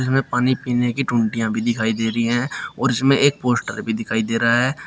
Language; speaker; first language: Hindi; native; Hindi